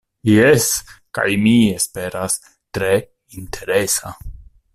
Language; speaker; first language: Esperanto; non-native, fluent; Italian